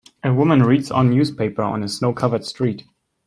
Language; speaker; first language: English; non-native, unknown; German